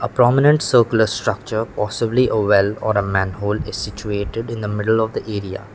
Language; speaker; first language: English; non-native, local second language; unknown